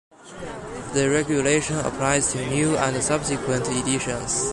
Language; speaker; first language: English; non-native, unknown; Chinese